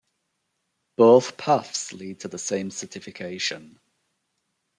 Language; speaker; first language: English; native; English